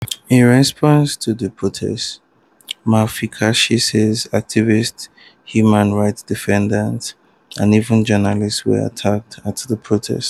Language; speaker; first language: English; non-native, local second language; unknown